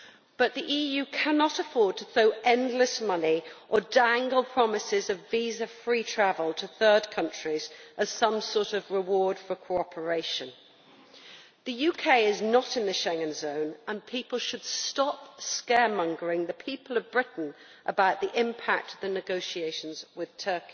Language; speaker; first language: English; native; English